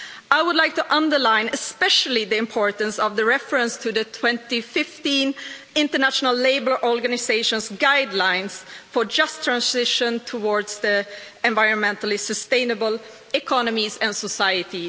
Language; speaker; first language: English; non-native, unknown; Swedish